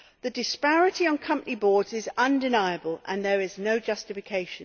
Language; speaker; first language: English; native; English